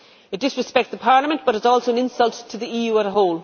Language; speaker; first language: English; native; English